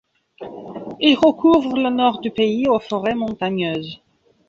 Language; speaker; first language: French; non-native, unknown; Belarusian